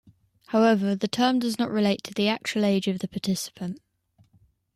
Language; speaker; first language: English; native; English